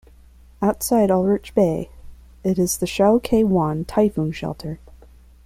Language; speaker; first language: English; non-native, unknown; Spanish